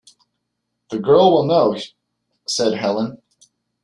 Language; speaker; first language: English; native; English